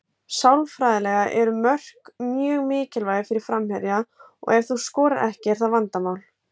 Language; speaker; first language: Icelandic; native; Icelandic